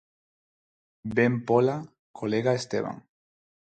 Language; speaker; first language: Galician; non-native, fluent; Spanish